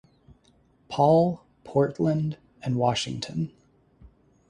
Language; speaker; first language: English; native; English